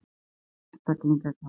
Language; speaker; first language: Icelandic; native; Icelandic